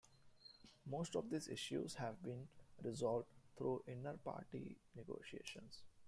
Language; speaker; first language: English; non-native, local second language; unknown